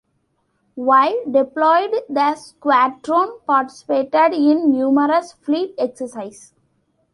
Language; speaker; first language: English; non-native, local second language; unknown